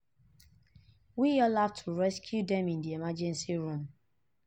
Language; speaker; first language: English; non-native, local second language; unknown